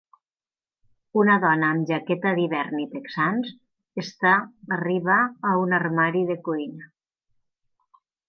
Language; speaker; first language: Catalan; native; Catalan